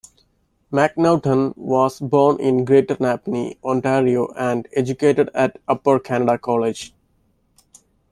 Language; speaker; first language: English; non-native, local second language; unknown